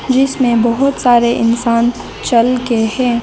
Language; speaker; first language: Hindi; non-native, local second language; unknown